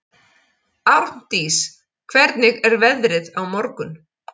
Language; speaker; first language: Icelandic; native; Icelandic